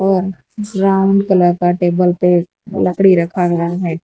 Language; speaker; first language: Hindi; non-native, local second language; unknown